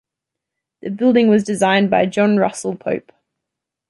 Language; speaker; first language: English; native; English